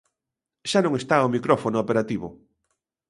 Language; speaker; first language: Galician; native; Galician